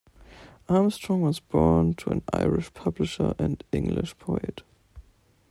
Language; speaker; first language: English; non-native, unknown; German